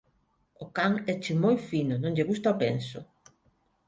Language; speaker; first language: Galician; non-native, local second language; Spanish